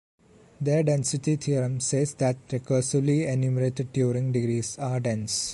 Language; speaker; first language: English; non-native, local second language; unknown